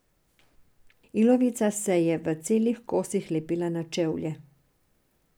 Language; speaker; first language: Slovenian; non-native, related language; Serbian